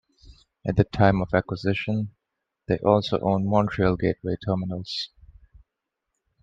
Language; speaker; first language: English; non-native, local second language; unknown